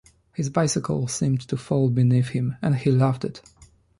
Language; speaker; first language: English; non-native, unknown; Polish